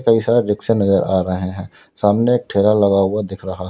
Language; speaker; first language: Hindi; native; Hindi